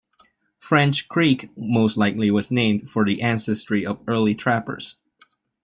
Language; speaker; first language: English; non-native, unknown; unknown